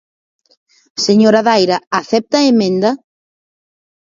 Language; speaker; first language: Galician; native; Galician